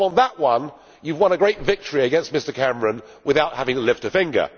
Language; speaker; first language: English; native; English